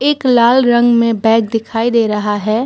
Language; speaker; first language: Hindi; non-native, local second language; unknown